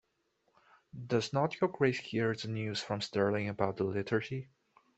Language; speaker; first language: English; non-native, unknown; Chinese